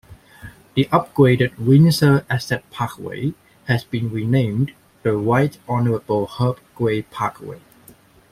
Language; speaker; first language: English; non-native, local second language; Cantonese